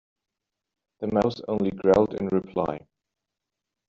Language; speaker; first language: English; non-native, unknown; German